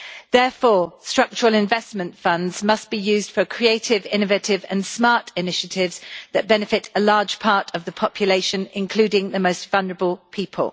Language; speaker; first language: English; native; English